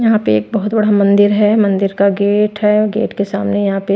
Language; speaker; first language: Hindi; non-native, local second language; Punjabi